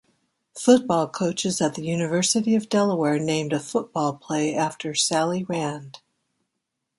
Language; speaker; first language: English; native; English